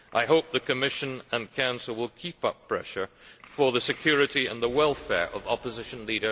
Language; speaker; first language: English; native; English